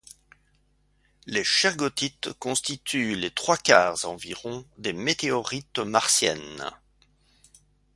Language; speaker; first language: French; native; French